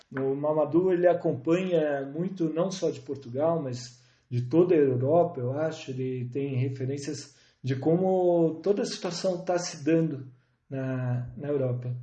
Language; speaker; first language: Portuguese; native; Portuguese